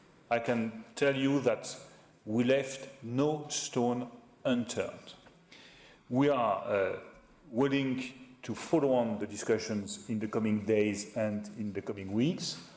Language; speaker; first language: English; non-native, fluent; French